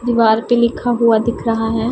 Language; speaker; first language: Hindi; non-native, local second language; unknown